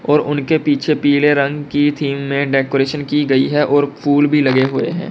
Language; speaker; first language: Hindi; native; Hindi